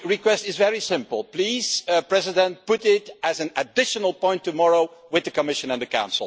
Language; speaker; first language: English; non-native, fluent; Dutch